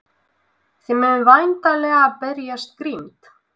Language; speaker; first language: Icelandic; non-native, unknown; Russian